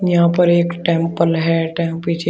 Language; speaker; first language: Hindi; native; Hindi